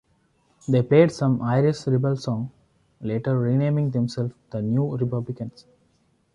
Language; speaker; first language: English; non-native, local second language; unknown